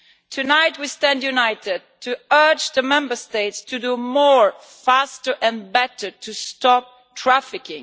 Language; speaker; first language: English; non-native, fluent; Italian